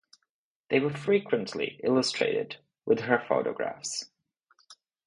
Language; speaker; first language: English; non-native, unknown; Czech